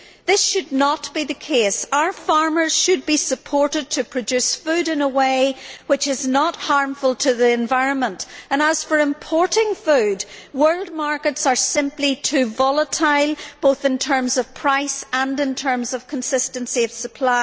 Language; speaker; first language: English; native; English